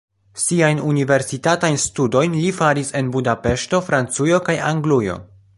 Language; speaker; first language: Esperanto; non-native, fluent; Polish